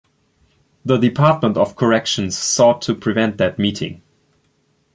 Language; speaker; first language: English; non-native, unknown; German